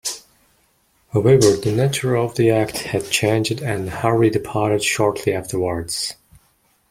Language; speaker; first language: English; non-native, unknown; Mongolian